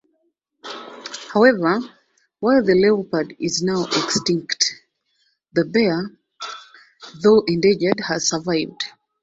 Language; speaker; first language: English; non-native, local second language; Ganda